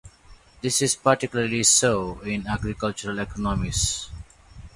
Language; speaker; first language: English; non-native, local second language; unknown